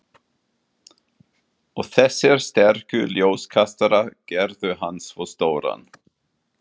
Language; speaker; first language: Icelandic; non-native, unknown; German